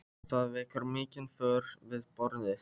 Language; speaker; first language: Icelandic; non-native, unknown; Polish